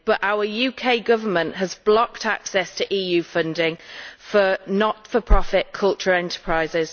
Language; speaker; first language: English; native; English